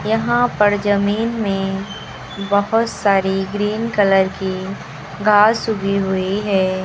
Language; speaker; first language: Hindi; native; Hindi